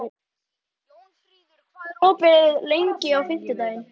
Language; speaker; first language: Icelandic; native; Icelandic